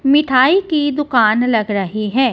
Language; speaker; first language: Hindi; non-native, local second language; Punjabi